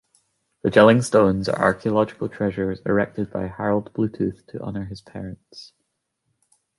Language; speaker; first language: English; native; English